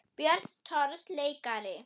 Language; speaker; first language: Icelandic; non-native, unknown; German